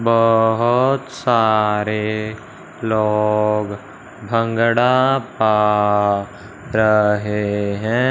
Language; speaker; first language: Hindi; non-native, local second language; Punjabi